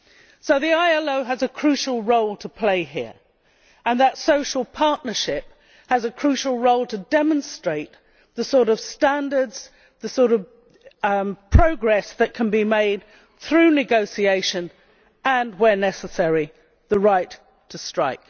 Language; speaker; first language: English; native; English